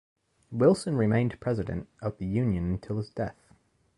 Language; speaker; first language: English; native; English